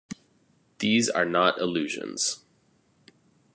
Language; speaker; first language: English; native; English